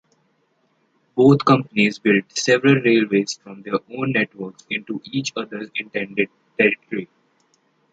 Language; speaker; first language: English; non-native, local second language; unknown